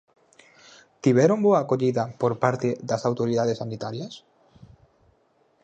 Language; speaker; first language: Galician; native; Galician